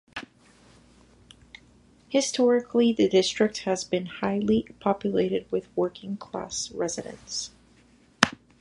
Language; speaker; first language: English; native; English